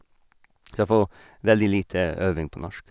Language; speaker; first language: Norwegian; non-native, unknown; English